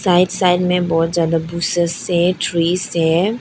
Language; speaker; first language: Hindi; non-native, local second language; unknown